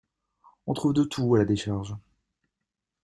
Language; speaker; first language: French; native; French